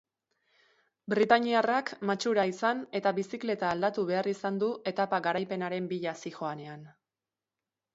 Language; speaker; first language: Basque; native; Basque